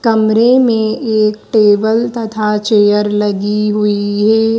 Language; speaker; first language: Hindi; native; Hindi